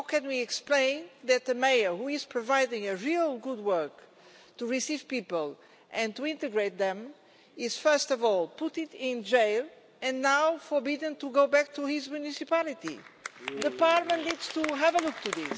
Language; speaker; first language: English; non-native, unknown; Portuguese